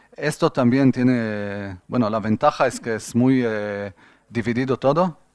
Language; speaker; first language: Spanish; non-native, fluent; Hebrew